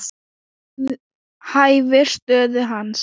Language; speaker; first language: Icelandic; non-native, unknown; Thai